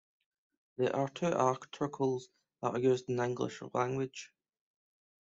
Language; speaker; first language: English; native; English